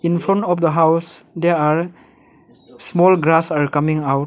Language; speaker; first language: English; non-native, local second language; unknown